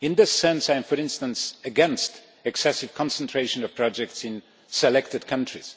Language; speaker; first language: English; non-native, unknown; Polish